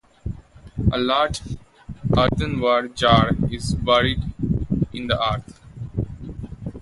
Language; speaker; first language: English; non-native, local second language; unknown